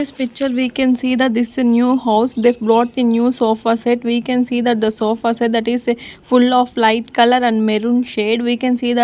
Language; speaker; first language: English; non-native, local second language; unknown